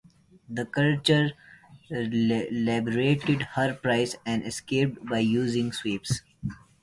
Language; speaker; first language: English; non-native, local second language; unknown